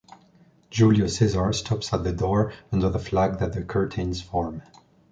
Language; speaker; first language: English; non-native, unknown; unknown